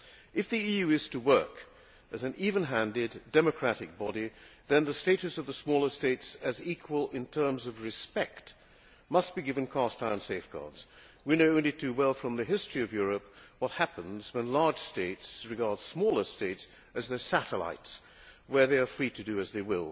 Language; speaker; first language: English; non-native, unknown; Hungarian